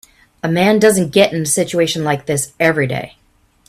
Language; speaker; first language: English; native; English